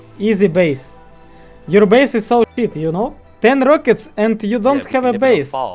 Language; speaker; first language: English; non-native, learner; Russian